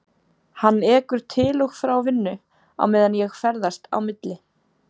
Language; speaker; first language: Icelandic; native; Icelandic